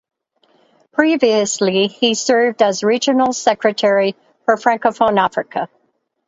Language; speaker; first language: English; native; English